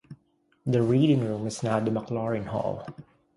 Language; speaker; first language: English; non-native, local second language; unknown